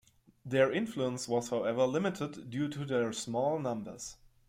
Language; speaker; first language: English; non-native, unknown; German